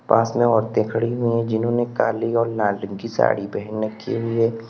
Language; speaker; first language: Hindi; native; Hindi